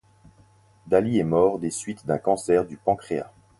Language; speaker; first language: French; native; French